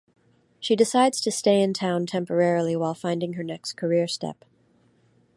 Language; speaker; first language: English; native; English